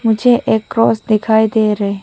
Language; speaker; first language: Hindi; non-native, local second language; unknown